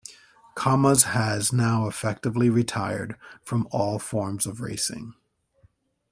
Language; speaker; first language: English; native; English